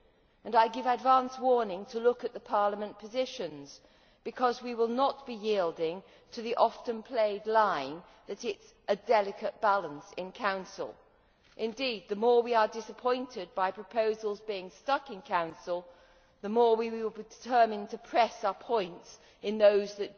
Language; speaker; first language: English; native; English